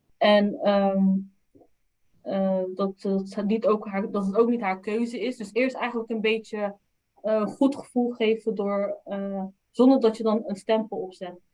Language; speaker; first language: Dutch; early bilingual, other home language; Somali